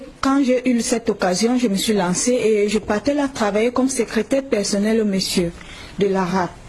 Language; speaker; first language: French; non-native, local second language; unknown